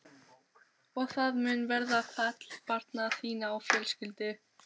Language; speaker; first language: Icelandic; non-native, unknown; Albanian